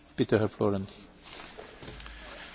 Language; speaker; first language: German; non-native, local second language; Luxembourgish